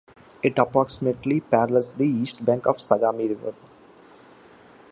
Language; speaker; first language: English; non-native, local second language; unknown